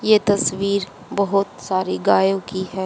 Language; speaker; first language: Hindi; native; Hindi